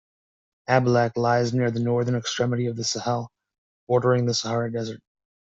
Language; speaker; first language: English; native; English